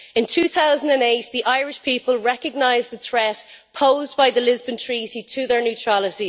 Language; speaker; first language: English; native; English